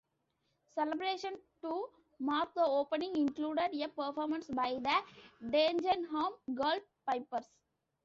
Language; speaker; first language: English; non-native, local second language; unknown